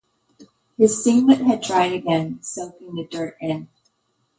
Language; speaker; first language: English; native; English